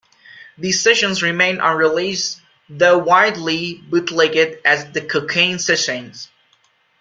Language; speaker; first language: English; non-native, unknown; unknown